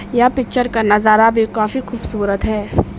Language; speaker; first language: Hindi; non-native, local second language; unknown